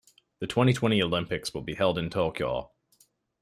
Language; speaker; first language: English; native; English